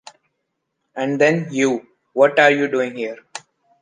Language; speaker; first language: English; non-native, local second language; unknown